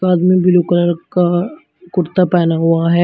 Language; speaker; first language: Hindi; native; Hindi